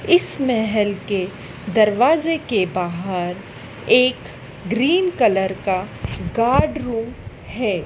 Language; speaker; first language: Hindi; native; Hindi